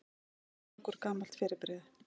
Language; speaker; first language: Icelandic; native; Icelandic